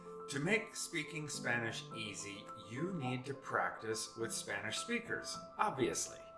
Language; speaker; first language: English; native; English